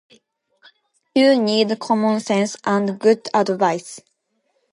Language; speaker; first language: English; non-native, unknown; Japanese